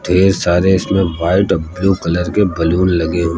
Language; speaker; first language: Hindi; native; Hindi